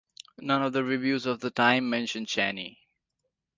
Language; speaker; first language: English; non-native, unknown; Nepali